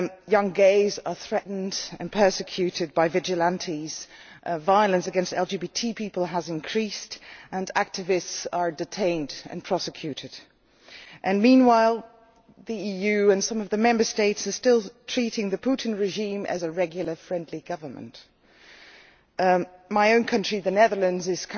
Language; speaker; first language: English; non-native, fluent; Dutch